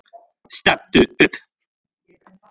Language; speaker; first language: Icelandic; non-native, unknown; Spanish